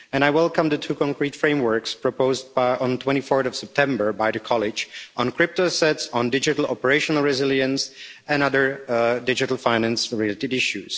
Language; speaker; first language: English; non-native, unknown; Czech